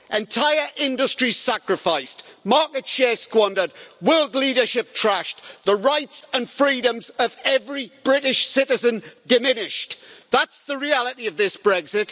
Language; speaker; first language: English; native; English